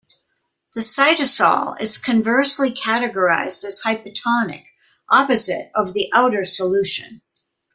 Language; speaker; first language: English; native; English